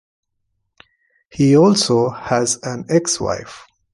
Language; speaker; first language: English; non-native, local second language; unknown